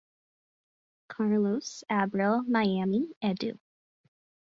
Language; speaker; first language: English; native; English